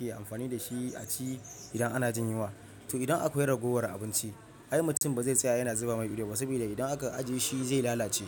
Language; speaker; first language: Hausa; non-native, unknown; Yoruba